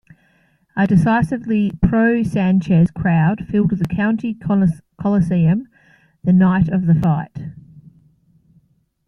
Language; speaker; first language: English; native; English